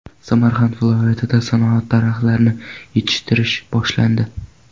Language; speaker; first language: Uzbek; non-native, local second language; Kara-Kalpak